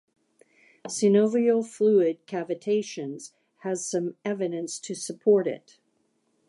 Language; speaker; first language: English; native; English